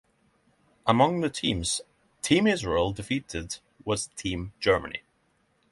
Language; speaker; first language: English; non-native, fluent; Norwegian